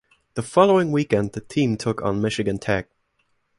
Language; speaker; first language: English; non-native, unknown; German